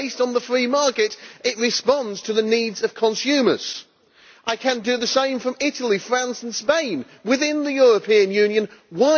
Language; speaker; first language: English; native; English